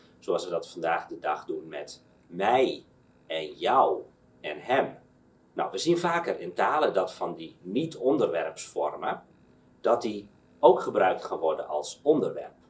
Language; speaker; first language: Dutch; native; Dutch